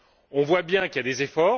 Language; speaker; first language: French; native; French